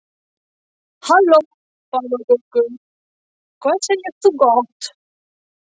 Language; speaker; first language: Icelandic; non-native, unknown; French